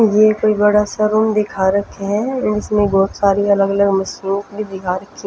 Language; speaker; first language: Hindi; non-native, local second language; Punjabi